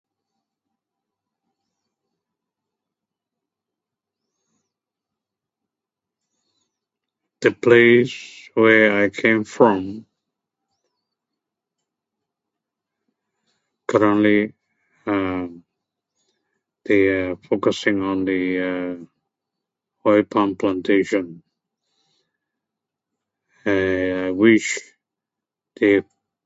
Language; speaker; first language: English; non-native, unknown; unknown